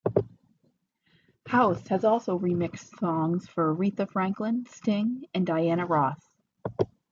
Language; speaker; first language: English; native; English